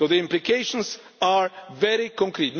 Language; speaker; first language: English; non-native, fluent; Czech